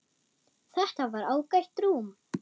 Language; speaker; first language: Icelandic; non-native, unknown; German